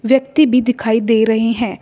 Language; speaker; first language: Hindi; native; Hindi